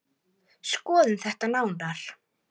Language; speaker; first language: Icelandic; native; Icelandic